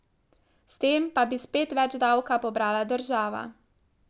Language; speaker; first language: Slovenian; native; Slovenian